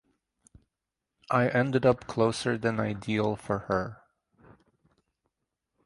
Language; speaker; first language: English; native; English